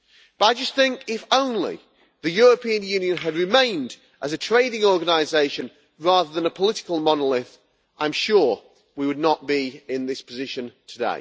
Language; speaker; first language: English; native; English